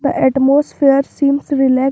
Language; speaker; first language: English; non-native, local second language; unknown